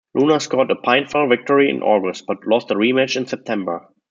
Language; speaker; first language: English; non-native, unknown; German